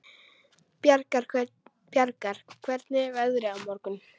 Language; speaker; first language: Icelandic; native; Icelandic